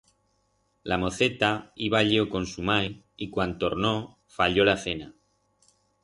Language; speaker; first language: Aragonese; non-native, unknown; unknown